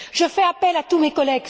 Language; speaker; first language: French; native; French